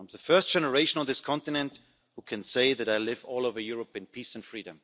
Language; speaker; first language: English; non-native, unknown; German